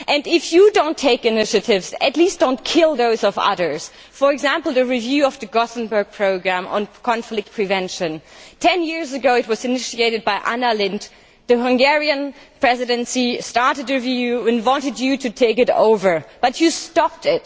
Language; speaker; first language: English; non-native, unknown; German